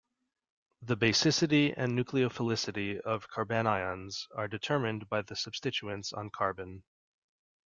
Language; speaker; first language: English; native; English